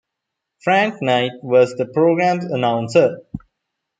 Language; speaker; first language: English; non-native, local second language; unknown